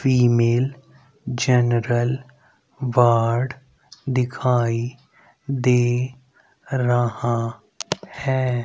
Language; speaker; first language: Hindi; native; Hindi